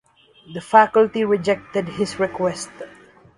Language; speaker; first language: English; non-native, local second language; Waray